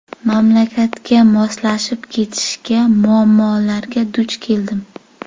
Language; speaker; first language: Uzbek; native; Uzbek